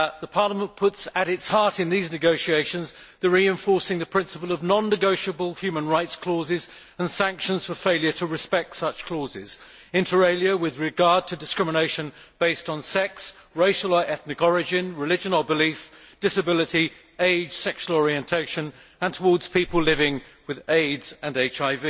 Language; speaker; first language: English; native; English